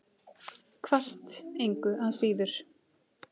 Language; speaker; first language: Icelandic; native; Icelandic